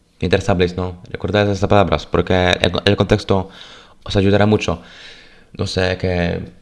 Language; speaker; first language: Spanish; non-native, fluent; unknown